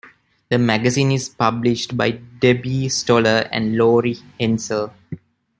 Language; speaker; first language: English; non-native, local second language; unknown